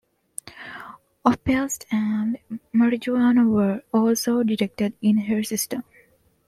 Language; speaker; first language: English; non-native, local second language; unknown